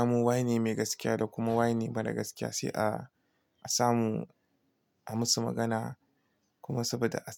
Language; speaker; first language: Hausa; non-native, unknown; Igbo